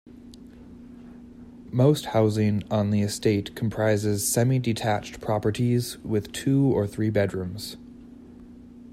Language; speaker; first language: English; native; English